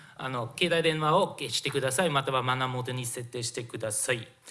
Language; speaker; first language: Japanese; non-native, fluent; Italian